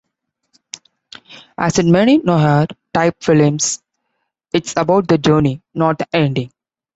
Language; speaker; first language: English; non-native, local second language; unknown